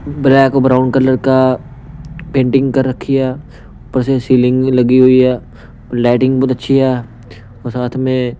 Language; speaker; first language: Hindi; non-native, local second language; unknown